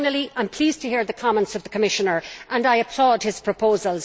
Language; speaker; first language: English; native; English